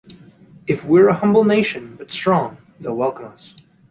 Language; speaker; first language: English; native; English